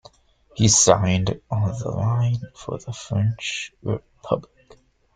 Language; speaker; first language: English; native; English